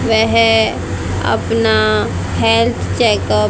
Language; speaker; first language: Hindi; native; Hindi